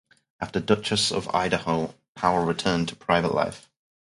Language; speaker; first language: English; native; English